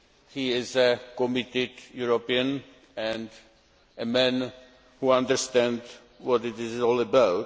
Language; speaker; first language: English; non-native, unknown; Czech